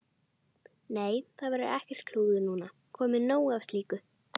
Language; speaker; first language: Icelandic; native; Icelandic